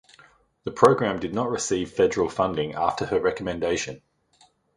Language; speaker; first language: English; native; English